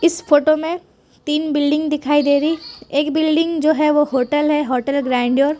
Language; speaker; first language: Hindi; non-native, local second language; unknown